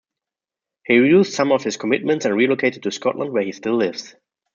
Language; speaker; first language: English; non-native, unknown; German